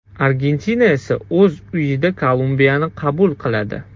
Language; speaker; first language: Uzbek; non-native, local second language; Russian